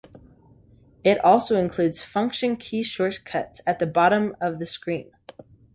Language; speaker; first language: English; native; English